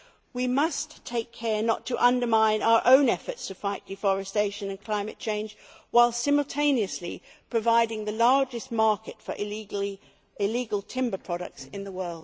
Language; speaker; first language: English; native; English